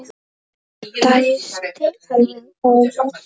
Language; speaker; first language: Icelandic; non-native, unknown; Polish